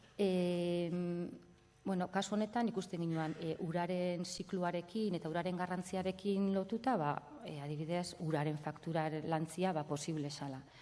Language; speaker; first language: Basque; native; Basque